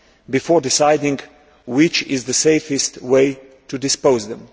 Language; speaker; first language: English; non-native, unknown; Slovenian